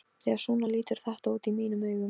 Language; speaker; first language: Icelandic; non-native, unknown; Polish